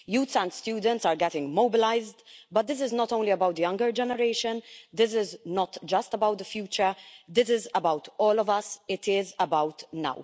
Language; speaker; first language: English; non-native, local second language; Maltese